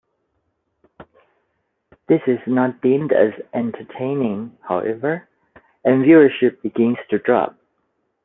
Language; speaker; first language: English; native; English